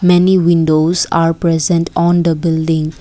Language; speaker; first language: English; non-native, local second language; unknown